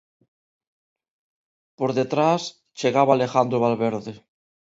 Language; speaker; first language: Galician; non-native, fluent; Spanish